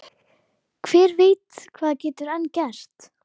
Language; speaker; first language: Icelandic; native; Icelandic